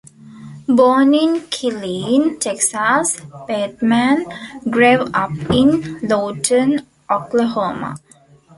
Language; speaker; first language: English; non-native, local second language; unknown